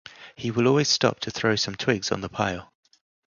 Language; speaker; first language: English; native; English